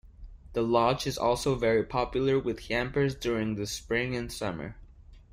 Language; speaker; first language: English; non-native, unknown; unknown